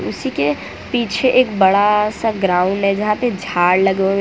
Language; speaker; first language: Hindi; non-native, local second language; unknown